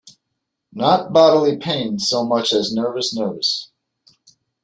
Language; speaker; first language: English; native; English